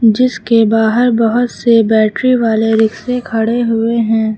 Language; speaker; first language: Hindi; native; Hindi